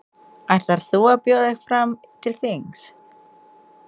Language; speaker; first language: Icelandic; non-native, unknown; Indonesian